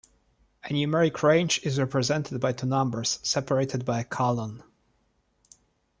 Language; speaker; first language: English; non-native, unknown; Russian